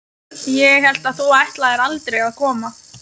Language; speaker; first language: Icelandic; non-native, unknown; Lithuanian